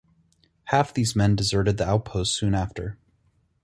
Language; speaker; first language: English; native; English